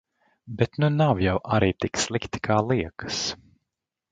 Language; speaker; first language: Latvian; native; Latvian